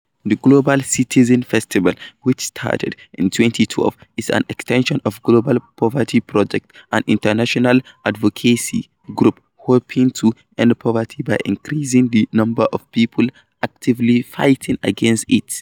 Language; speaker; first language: English; non-native, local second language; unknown